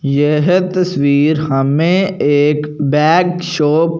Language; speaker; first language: Hindi; non-native, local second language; Punjabi